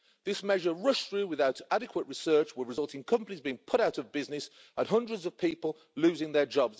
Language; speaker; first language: English; native; English